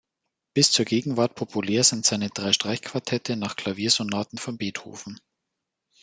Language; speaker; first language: German; native; German